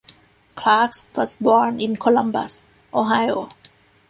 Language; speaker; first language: English; non-native, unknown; Thai